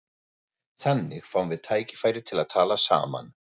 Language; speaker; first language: Icelandic; non-native, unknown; German